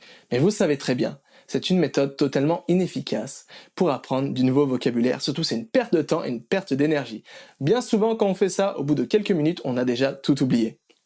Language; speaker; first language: French; native; French